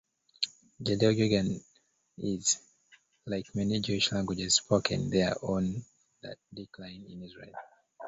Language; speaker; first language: English; native; English